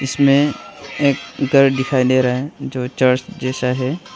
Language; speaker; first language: Hindi; non-native, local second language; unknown